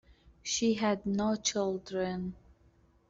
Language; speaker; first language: English; native; English